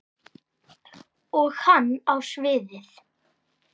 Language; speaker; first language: Icelandic; native; Icelandic